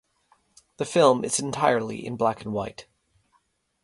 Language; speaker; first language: English; native; English